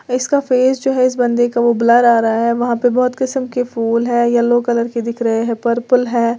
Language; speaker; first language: Hindi; native; Hindi